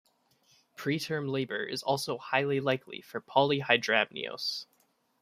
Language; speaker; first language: English; native; English